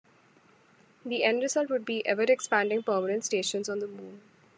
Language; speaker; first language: English; non-native, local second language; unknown